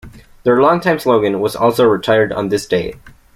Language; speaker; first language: English; native; English